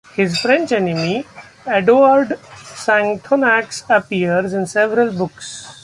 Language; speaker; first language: English; non-native, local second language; Marathi